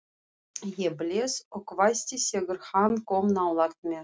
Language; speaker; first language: Icelandic; non-native, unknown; Russian